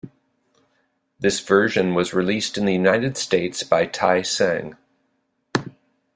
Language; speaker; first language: English; native; English